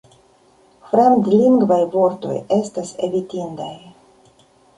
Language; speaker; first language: Esperanto; non-native, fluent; Russian